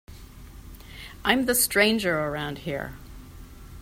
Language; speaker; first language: English; native; English